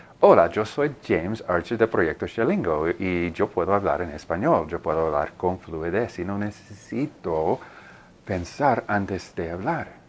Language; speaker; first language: Spanish; non-native, fluent; English